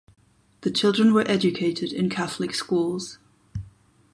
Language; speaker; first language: English; non-native, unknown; German